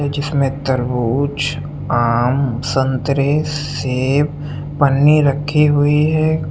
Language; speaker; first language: Hindi; native; Hindi